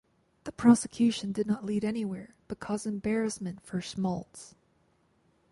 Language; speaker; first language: English; native; English